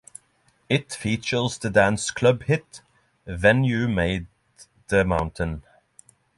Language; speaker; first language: English; non-native, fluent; Norwegian